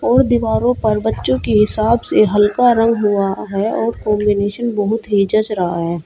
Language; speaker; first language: Hindi; native; Hindi